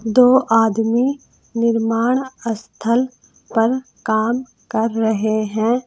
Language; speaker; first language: Hindi; native; Hindi